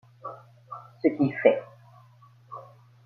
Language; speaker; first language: French; native; French